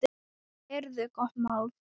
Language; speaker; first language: Icelandic; non-native, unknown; Thai